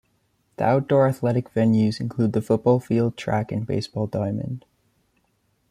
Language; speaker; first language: English; native; English